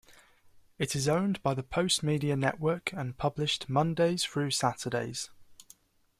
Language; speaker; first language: English; native; English